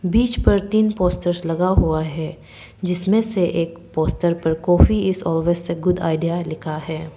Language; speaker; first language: Hindi; non-native, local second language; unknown